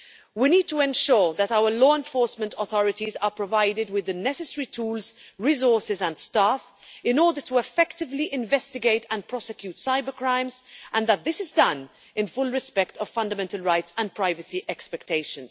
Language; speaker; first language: English; non-native, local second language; Maltese